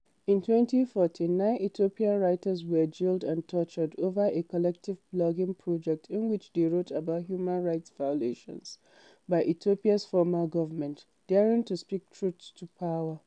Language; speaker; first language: English; non-native, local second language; Hausa